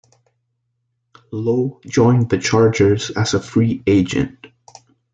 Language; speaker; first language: English; non-native, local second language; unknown